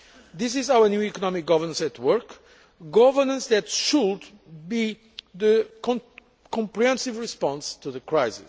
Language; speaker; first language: English; non-native, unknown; Portuguese